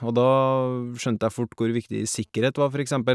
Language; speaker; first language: Norwegian; native; Norwegian